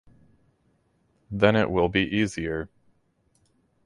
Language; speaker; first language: English; native; English